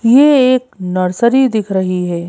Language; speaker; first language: Hindi; native; Hindi